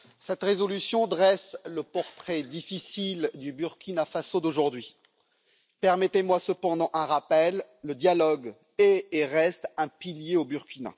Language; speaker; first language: French; native; French